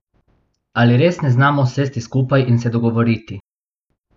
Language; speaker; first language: Slovenian; non-native, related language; Bosnian